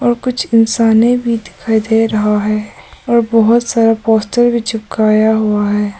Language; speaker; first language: Hindi; non-native, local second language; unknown